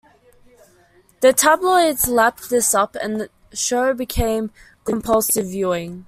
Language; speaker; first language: English; native; English